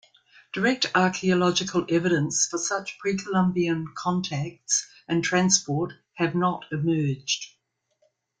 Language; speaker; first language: English; native; English